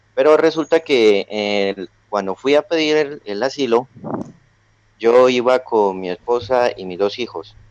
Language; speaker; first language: Spanish; native; Spanish